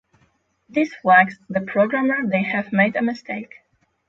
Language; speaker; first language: English; non-native, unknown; Polish